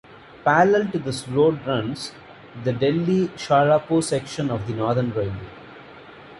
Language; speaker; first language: English; non-native, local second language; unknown